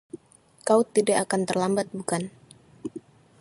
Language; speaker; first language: Indonesian; native; Indonesian